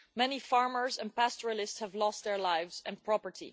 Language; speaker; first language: English; non-native, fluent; Dutch